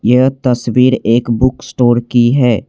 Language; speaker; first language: Hindi; non-native, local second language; Assamese